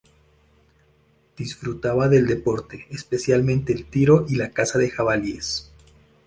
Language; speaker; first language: Spanish; native; Spanish